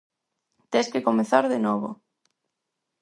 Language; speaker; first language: Galician; non-native, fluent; Spanish